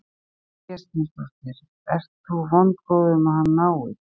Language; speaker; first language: Icelandic; native; Icelandic